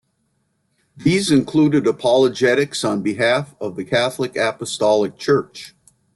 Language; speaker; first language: English; native; English